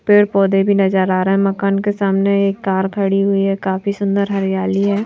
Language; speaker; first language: Hindi; native; Hindi